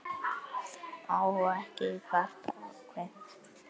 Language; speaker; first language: Icelandic; native; Icelandic